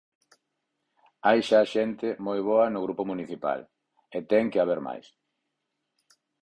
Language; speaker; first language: Galician; native; Galician